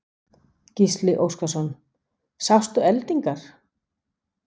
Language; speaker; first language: Icelandic; non-native, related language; Danish